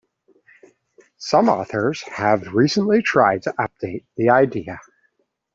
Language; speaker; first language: English; native; English